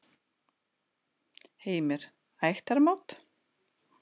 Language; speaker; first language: Icelandic; non-native, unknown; Russian